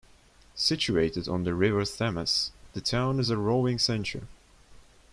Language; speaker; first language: English; non-native, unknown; Turkish